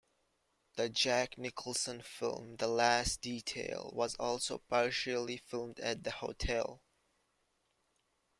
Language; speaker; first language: English; native; English